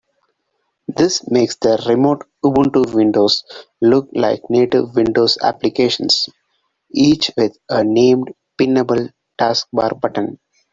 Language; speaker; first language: English; non-native, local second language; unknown